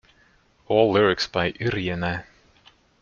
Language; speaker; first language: English; non-native, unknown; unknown